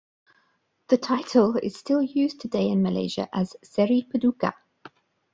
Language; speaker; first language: English; native; English